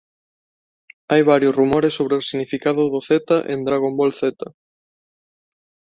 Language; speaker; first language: Galician; non-native, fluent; Spanish